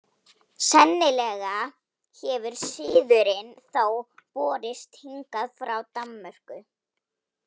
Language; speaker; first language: Icelandic; non-native, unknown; Polish